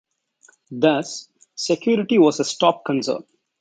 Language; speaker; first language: English; non-native, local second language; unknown